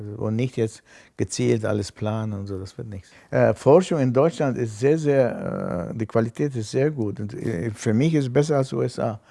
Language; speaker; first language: German; non-native, fluent; Arabic